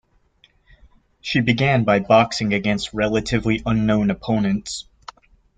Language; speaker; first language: English; native; English